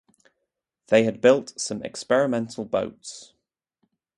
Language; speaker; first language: English; native; English